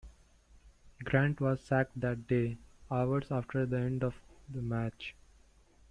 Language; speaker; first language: English; non-native, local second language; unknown